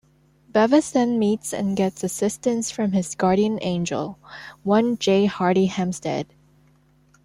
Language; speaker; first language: English; non-native, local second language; Cantonese